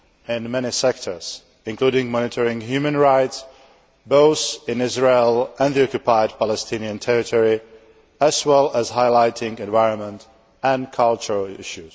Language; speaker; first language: English; non-native, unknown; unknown